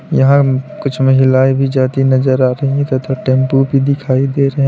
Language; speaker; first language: Hindi; native; Hindi